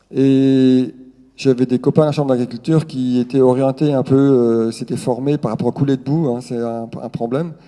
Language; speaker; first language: French; non-native, local second language; Swiss German